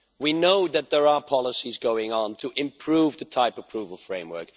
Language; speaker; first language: English; non-native, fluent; Dutch